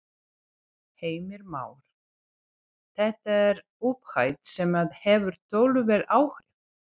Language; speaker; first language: Icelandic; non-native, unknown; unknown